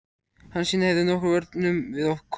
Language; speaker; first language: Icelandic; native; Icelandic